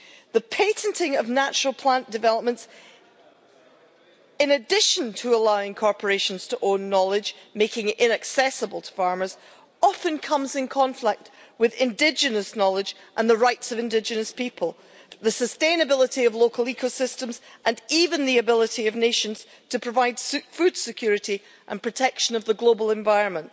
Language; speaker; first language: English; native; English